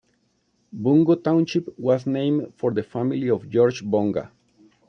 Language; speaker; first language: English; non-native, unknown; Spanish